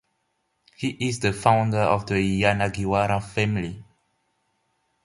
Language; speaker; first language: English; non-native, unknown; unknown